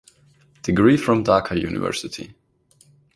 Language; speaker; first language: English; non-native, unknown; German